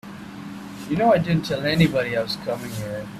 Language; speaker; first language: English; non-native, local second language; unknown